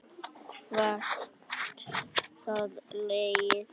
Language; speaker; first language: Icelandic; native; Icelandic